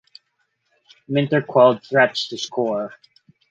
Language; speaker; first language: English; non-native, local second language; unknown